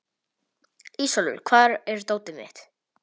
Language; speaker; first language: Icelandic; non-native, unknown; Polish